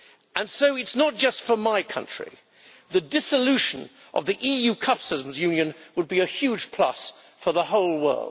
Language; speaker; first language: English; native; English